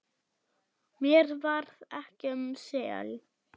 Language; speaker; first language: Icelandic; non-native, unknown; German